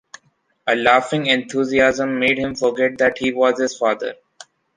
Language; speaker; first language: English; non-native, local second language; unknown